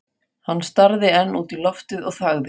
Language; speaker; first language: Icelandic; non-native, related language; Faroese